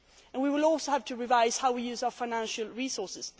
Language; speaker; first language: English; non-native, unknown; Swedish